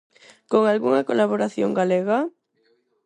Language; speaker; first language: Galician; non-native, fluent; Spanish